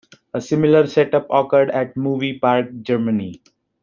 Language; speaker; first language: English; non-native, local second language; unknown